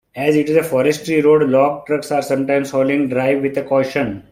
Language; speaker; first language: English; non-native, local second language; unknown